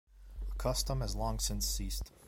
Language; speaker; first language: English; native; English